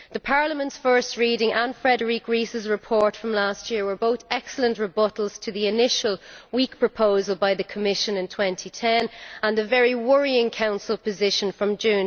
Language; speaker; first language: English; native; English